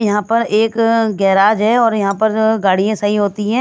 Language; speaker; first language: Hindi; non-native, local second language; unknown